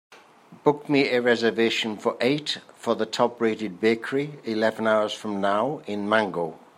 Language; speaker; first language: English; native; English